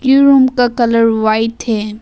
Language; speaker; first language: Hindi; non-native, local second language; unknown